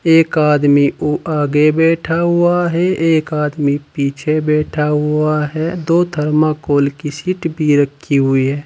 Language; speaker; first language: Hindi; native; Hindi